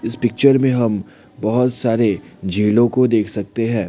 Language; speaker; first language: Hindi; non-native, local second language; Assamese